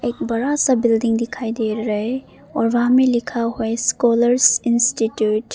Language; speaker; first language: Hindi; non-native, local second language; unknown